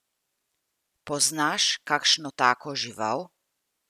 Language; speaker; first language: Slovenian; native; Slovenian